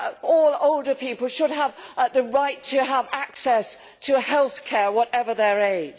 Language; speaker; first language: English; native; English